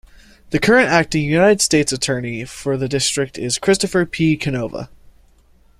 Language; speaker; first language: English; native; English